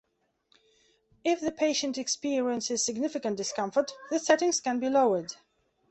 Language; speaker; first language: English; non-native, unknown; Belarusian